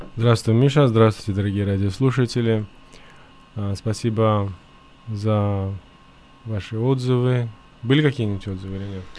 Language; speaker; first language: Russian; non-native, local second language; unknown